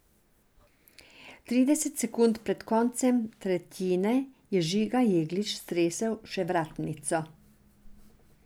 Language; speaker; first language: Slovenian; non-native, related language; Serbian